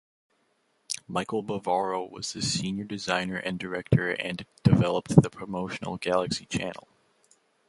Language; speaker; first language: English; native; English